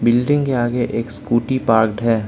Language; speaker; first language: Hindi; non-native, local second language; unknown